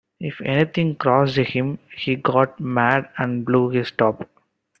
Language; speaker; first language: English; non-native, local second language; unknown